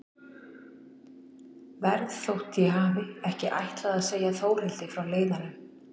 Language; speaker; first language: Icelandic; native; Icelandic